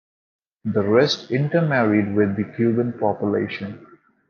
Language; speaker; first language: English; non-native, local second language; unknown